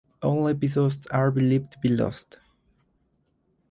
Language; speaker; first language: English; non-native, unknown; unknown